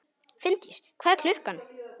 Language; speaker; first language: Icelandic; non-native, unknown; Polish